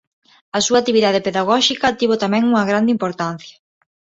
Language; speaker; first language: Galician; non-native, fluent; Spanish